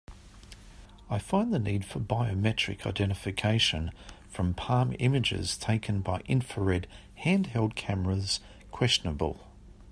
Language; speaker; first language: English; native; English